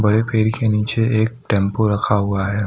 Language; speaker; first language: Hindi; non-native, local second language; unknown